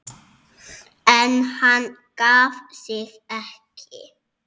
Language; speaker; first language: Icelandic; native; Icelandic